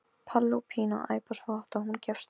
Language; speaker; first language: Icelandic; non-native, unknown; Polish